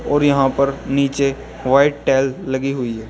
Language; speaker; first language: Hindi; native; Hindi